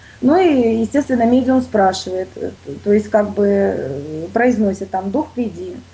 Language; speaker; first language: Russian; native; Russian